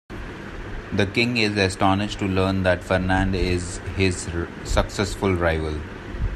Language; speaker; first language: English; non-native, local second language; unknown